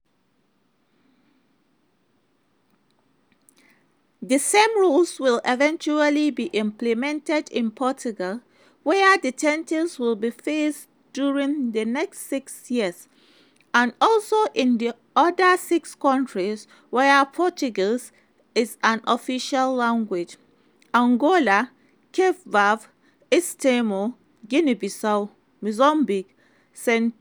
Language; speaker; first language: English; non-native, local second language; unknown